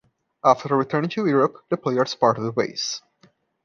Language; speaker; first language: English; non-native, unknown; Portuguese